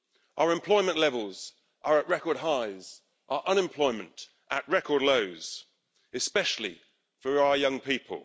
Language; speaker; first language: English; native; English